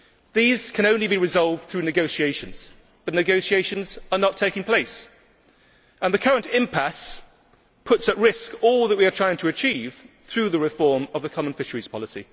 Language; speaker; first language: English; native; English